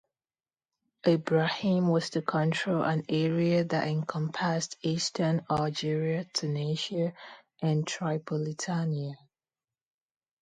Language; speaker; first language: English; non-native, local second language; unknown